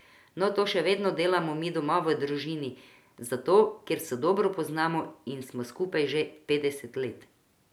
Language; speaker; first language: Slovenian; non-native, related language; Croatian